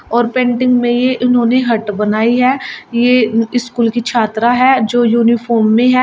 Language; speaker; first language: Hindi; native; Hindi